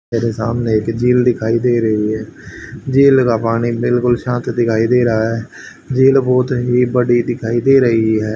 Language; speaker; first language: Hindi; native; Hindi